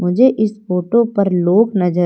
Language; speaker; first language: Hindi; native; Hindi